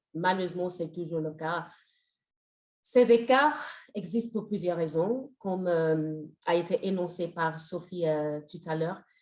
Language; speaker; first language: French; non-native, fluent; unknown